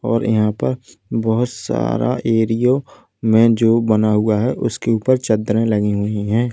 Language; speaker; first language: Hindi; native; Hindi